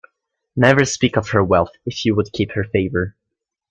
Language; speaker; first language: English; native; English